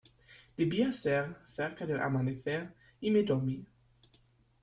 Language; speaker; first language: Spanish; non-native, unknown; German